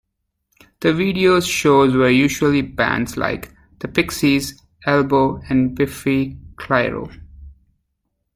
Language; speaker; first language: English; native; English